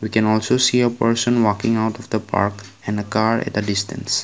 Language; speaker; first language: English; non-native, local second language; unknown